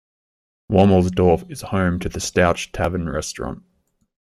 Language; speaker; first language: English; native; English